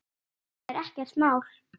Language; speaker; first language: Icelandic; native; Icelandic